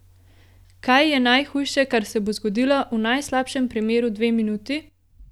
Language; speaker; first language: Slovenian; native; Slovenian